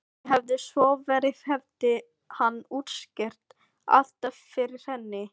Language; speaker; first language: Icelandic; non-native, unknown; Filipino